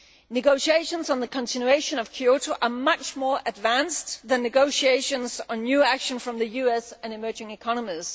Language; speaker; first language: English; non-native, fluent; Danish